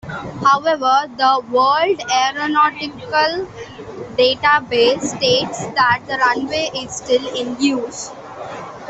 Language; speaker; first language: English; non-native, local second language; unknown